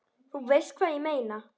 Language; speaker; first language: Icelandic; native; Icelandic